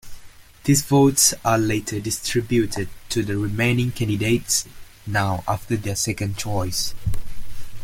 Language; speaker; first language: English; non-native, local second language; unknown